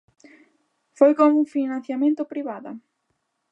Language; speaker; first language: Galician; native; Galician